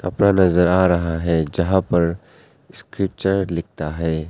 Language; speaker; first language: Hindi; non-native, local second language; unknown